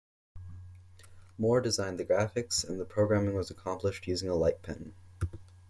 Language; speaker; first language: English; native; English